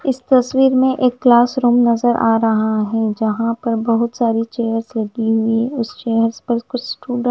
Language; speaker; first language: Hindi; non-native, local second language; Punjabi